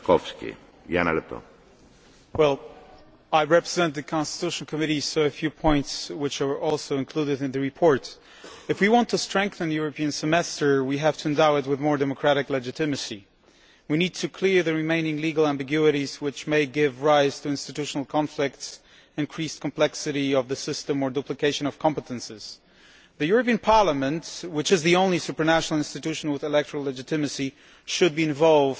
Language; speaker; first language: English; non-native, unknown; Polish